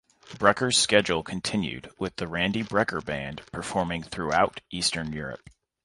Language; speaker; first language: English; native; English